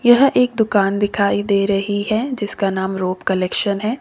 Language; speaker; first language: Hindi; native; Hindi